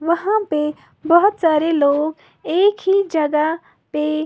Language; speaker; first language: Hindi; native; Hindi